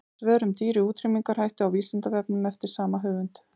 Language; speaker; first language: Icelandic; native; Icelandic